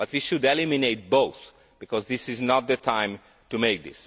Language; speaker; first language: English; non-native, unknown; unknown